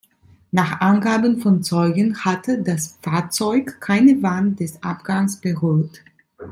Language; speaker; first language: German; non-native, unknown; Italian